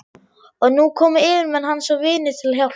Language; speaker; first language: Icelandic; non-native, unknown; German